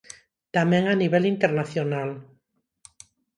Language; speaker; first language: Galician; non-native, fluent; Spanish